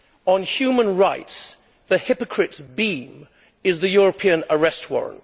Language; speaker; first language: English; native; English